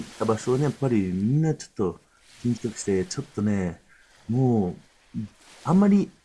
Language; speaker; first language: Japanese; early bilingual, heritage; Portuguese